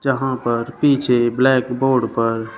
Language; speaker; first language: Hindi; native; Hindi